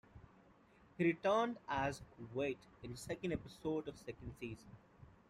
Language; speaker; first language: English; non-native, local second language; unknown